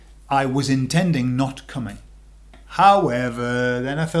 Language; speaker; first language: English; native; English